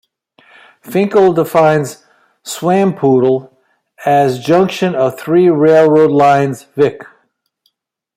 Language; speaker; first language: English; native; English